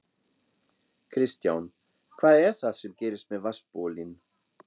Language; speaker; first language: Icelandic; non-native, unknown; German